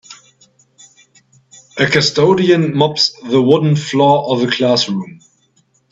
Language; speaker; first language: English; native; English